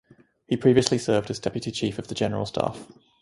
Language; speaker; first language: English; native; English